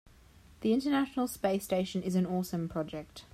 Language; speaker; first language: English; native; English